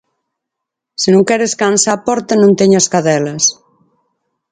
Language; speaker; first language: Galician; native; Galician